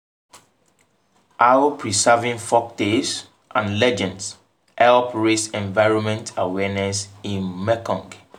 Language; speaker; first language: English; non-native, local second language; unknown